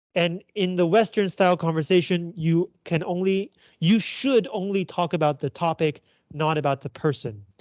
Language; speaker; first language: English; native; English